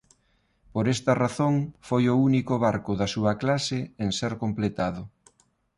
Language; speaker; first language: Galician; non-native, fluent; Spanish